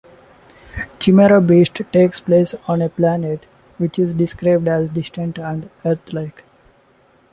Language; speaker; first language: English; non-native, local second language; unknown